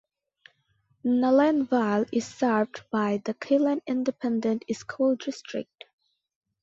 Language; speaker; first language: English; non-native, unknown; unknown